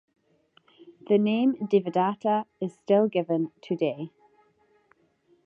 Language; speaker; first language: English; native; English